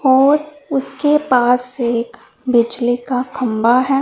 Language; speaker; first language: Hindi; non-native, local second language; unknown